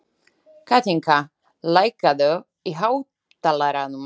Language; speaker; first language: Icelandic; non-native, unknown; Slovak